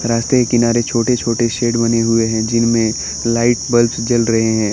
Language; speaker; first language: Hindi; non-native, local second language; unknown